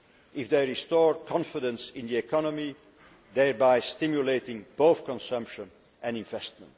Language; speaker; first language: English; non-native, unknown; Dutch